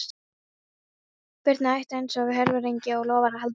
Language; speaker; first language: Icelandic; non-native, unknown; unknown